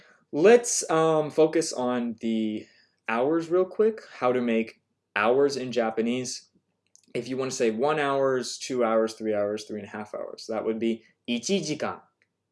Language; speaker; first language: English; native; English